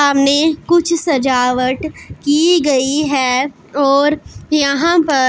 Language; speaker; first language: Hindi; non-native, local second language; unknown